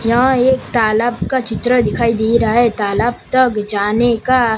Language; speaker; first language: Hindi; non-native, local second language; Gujarati